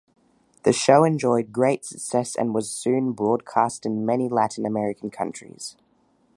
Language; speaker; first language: English; native; English